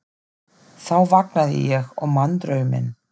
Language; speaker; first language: Icelandic; non-native, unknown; German